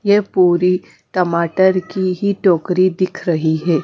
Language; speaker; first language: Hindi; non-native, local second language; Punjabi